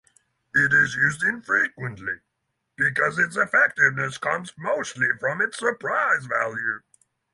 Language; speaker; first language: English; non-native, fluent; Norwegian